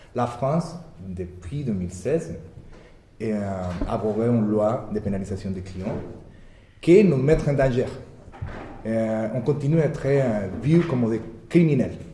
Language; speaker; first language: French; non-native, fluent; Spanish